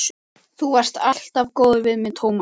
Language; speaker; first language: Icelandic; native; Icelandic